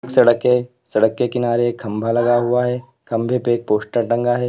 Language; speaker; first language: Hindi; native; Hindi